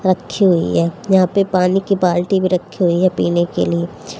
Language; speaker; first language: Hindi; native; Hindi